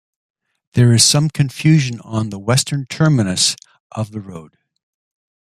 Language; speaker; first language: English; native; English